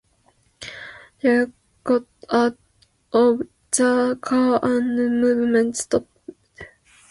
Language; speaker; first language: English; non-native, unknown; Japanese